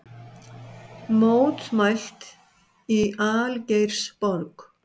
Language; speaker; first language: Icelandic; native; Icelandic